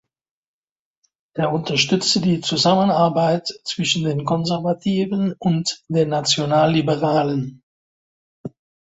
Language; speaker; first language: German; non-native, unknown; Dutch